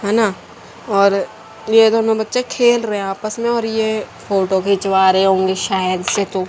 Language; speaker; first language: Hindi; native; Hindi